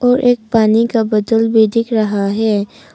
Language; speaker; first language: Hindi; non-native, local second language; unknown